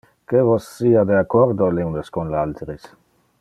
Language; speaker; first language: Interlingua; non-native, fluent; Dutch